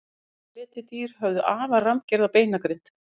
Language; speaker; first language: Icelandic; native; Icelandic